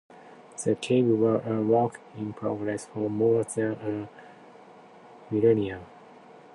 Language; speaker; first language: English; non-native, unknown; Japanese